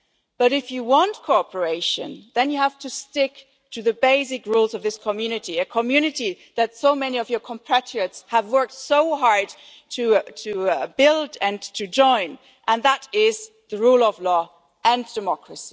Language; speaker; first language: English; non-native, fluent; German